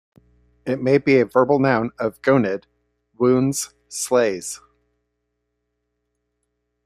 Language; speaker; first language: English; native; English